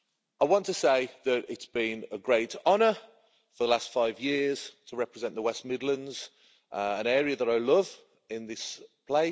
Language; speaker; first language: English; native; English